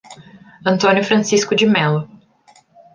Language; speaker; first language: Portuguese; native; Portuguese